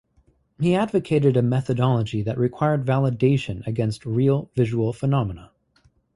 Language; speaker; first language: English; native; English